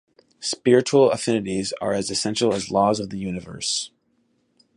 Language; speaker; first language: English; native; English